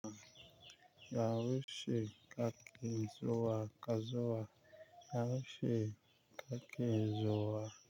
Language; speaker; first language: Hausa; native; Hausa